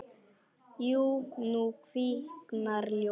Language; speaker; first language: Icelandic; non-native, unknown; Polish